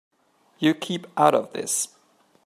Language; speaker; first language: English; native; English